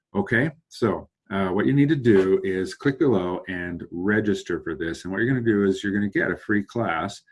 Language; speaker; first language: English; native; English